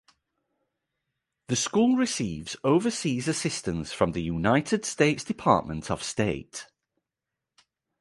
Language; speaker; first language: English; native; English